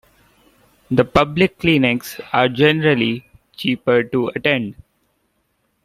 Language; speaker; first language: English; non-native, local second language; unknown